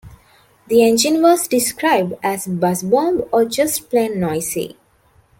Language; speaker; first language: English; non-native, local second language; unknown